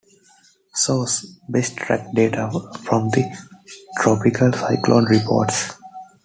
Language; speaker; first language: English; non-native, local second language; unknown